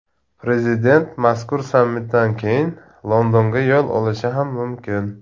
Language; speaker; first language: Uzbek; non-native, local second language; Tajik